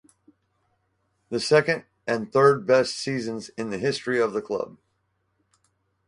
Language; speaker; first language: English; native; English